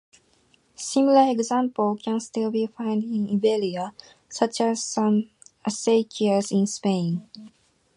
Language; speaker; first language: English; non-native, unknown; Japanese